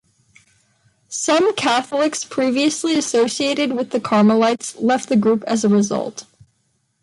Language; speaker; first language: English; non-native, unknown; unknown